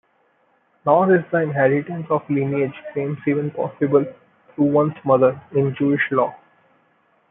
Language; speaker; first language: English; non-native, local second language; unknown